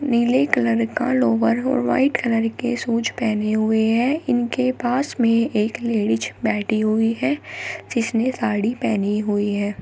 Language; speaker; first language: Hindi; native; Hindi